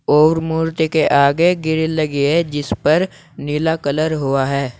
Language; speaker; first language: Hindi; native; Hindi